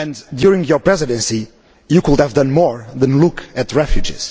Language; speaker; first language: English; non-native, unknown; Portuguese